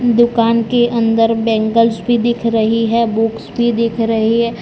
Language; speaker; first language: Hindi; non-native, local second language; Gujarati